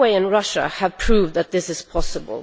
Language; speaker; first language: English; non-native, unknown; Swedish